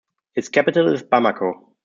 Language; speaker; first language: English; non-native, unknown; German